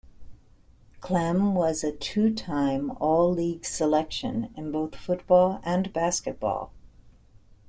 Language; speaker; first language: English; native; English